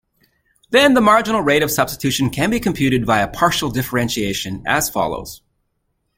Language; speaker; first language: English; native; English